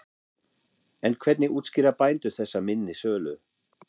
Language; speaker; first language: Icelandic; non-native, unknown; German